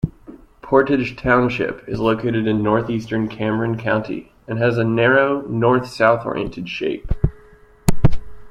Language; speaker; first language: English; native; English